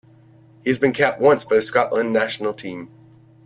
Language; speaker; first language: English; native; English